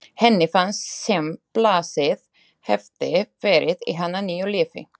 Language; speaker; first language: Icelandic; non-native, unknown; Slovak